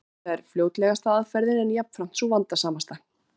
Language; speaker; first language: Icelandic; native; Icelandic